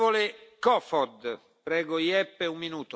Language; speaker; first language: English; non-native, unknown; Danish